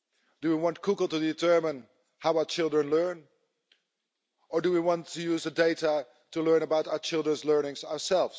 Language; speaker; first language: English; non-native, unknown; Dutch